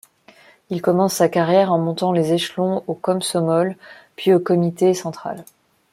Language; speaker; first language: French; non-native, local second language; Malagasy